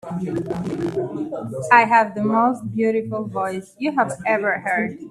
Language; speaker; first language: English; native; English